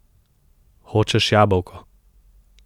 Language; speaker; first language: Slovenian; native; Slovenian